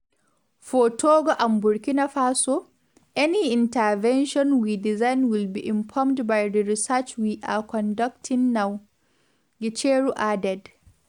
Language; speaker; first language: English; non-native, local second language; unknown